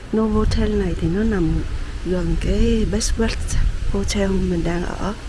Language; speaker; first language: Vietnamese; early bilingual, heritage; Vietnamese